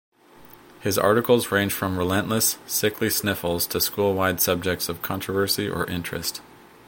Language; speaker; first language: English; native; English